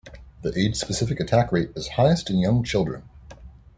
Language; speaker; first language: English; native; English